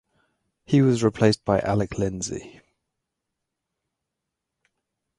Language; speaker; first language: English; native; English